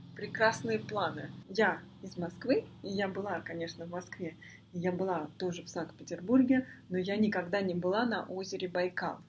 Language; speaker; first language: Russian; native; Russian